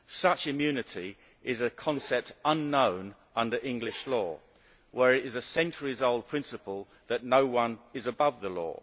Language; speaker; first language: English; native; English